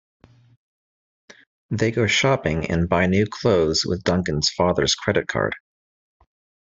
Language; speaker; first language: English; native; English